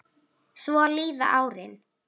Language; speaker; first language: Icelandic; native; Icelandic